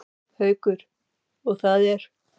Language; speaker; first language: Icelandic; native; Icelandic